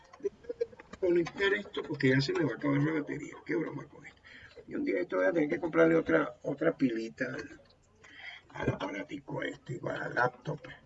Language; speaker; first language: Spanish; native; Spanish